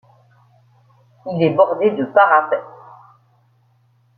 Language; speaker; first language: French; native; French